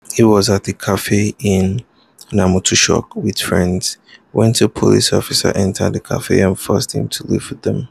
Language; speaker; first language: English; non-native, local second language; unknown